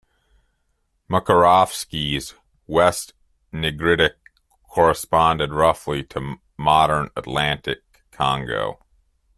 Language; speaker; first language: English; native; English